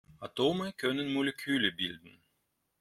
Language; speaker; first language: German; non-native, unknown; Russian